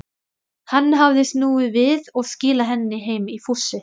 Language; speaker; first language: Icelandic; non-native, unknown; Thai